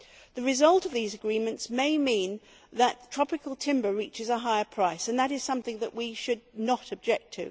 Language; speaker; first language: English; native; English